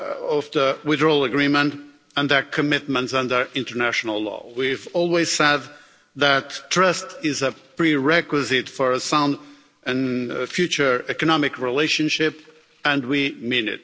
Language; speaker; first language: English; non-native, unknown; Portuguese